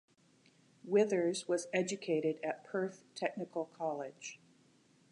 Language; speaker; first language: English; native; English